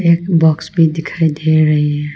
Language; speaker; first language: Hindi; non-native, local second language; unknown